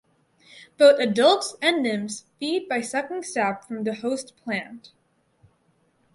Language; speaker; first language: English; native; English